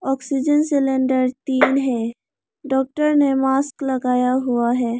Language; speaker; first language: Hindi; non-native, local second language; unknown